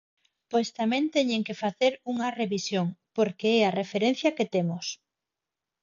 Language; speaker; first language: Galician; non-native, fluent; Spanish